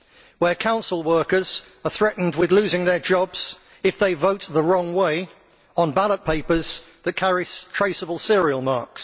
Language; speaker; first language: English; native; English